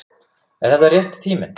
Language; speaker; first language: Icelandic; native; Icelandic